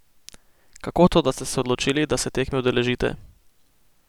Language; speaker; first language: Slovenian; native; Slovenian